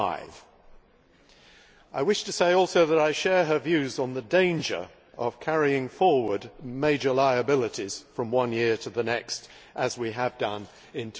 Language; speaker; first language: English; native; English